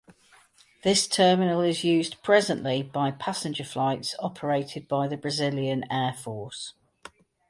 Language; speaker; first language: English; native; English